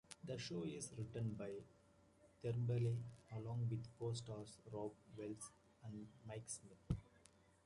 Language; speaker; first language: English; native; English